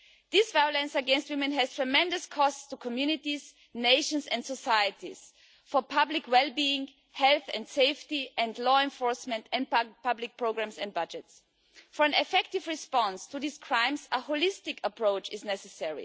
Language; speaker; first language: English; non-native, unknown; German